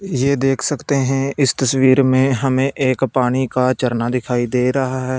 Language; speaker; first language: Hindi; non-native, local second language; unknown